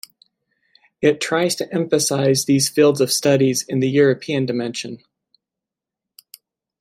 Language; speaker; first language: English; native; English